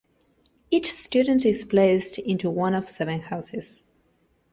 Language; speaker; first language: English; non-native, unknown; Spanish